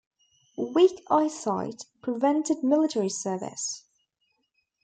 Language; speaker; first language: English; native; English